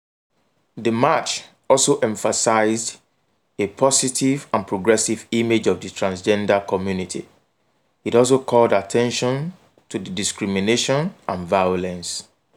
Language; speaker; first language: English; non-native, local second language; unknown